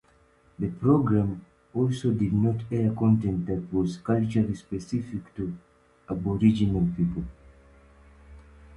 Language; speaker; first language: English; native; English